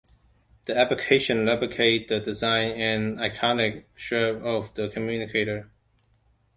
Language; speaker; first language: English; non-native, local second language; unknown